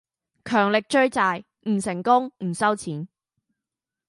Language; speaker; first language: Cantonese; native; Cantonese